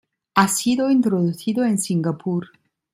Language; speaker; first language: Spanish; non-native, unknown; Italian